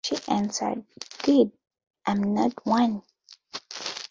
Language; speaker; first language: English; non-native, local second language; Ganda